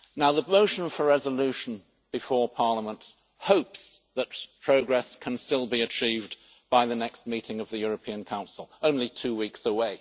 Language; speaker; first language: English; native; English